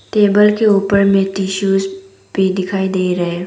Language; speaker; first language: Hindi; non-native, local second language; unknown